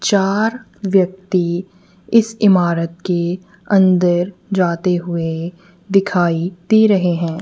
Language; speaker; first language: Hindi; non-native, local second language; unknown